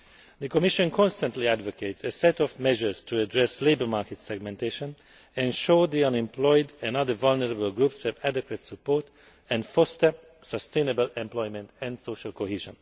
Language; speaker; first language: English; non-native, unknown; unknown